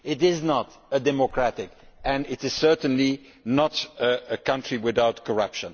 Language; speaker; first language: English; non-native, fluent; Dutch